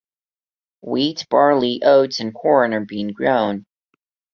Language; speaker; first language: English; non-native, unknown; Portuguese